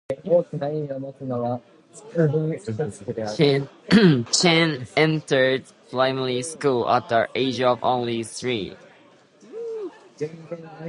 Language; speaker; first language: English; non-native, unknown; Japanese